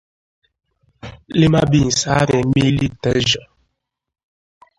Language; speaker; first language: English; non-native, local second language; Igbo